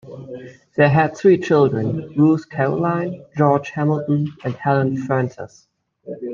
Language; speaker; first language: English; native; English